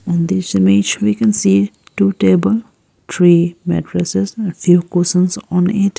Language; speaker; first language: English; non-native, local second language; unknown